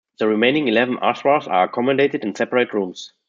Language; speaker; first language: English; non-native, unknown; German